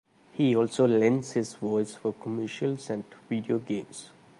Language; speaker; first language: English; non-native, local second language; Malayalam